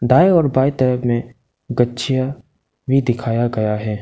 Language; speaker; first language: Hindi; non-native, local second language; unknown